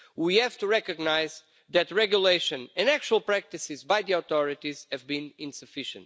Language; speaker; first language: English; non-native, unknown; Portuguese